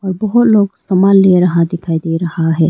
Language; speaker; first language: Hindi; non-native, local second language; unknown